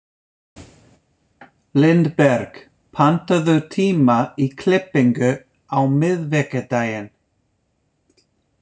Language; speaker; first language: Icelandic; non-native, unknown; English